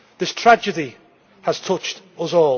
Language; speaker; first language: English; native; English